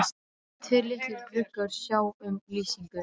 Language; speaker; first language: Icelandic; non-native, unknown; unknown